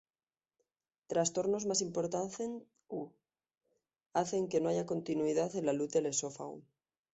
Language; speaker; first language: Spanish; native; Spanish